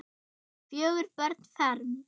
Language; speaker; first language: Icelandic; non-native, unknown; German